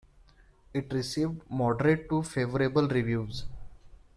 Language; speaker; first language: English; non-native, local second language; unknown